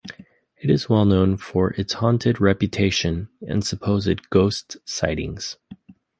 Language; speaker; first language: English; native; English